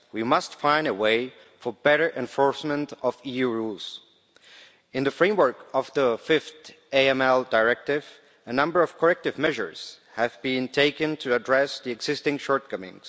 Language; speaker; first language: English; non-native, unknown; Czech